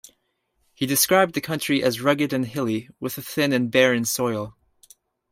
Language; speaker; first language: English; native; English